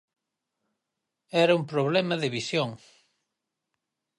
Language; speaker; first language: Galician; native; Galician